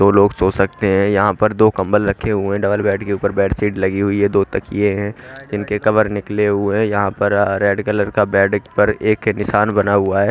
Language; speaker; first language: Hindi; native; Hindi